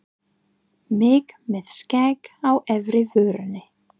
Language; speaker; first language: Icelandic; non-native, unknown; English